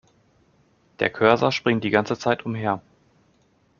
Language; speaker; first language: German; native; German